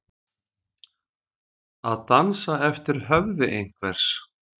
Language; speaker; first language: Icelandic; native; Icelandic